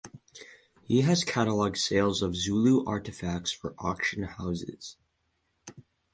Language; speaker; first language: English; native; English